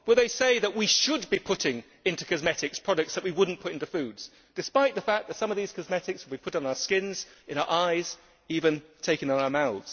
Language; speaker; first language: English; native; English